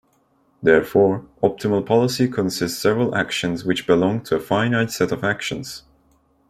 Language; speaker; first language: English; non-native, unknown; Turkish